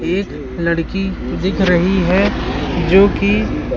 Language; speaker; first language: Hindi; native; Hindi